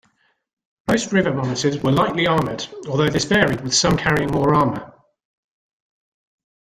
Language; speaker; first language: English; native; English